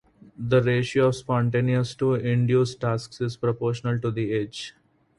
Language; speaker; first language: English; non-native, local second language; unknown